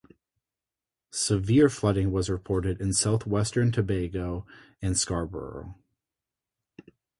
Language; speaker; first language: English; native; English